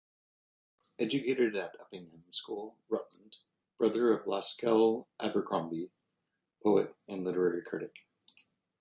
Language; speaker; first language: English; native; English